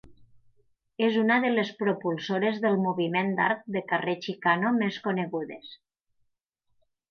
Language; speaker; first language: Catalan; native; Catalan